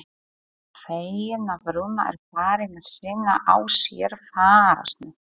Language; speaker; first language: Icelandic; non-native, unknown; Polish